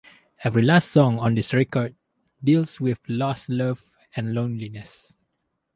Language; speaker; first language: English; non-native, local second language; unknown